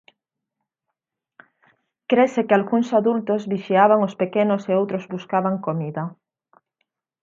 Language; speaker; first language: Galician; native; Galician